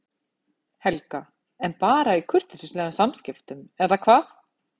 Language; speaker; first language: Icelandic; native; Icelandic